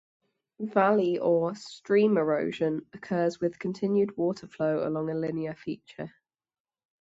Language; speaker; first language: English; native; English